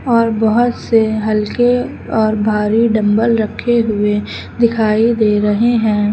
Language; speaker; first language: Hindi; native; Hindi